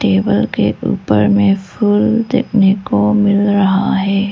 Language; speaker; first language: Hindi; non-native, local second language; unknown